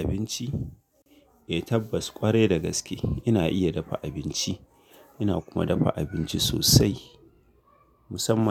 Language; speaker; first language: Hausa; native; Hausa